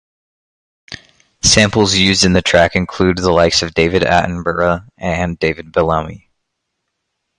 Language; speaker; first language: English; native; English